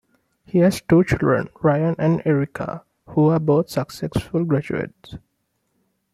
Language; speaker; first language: English; non-native, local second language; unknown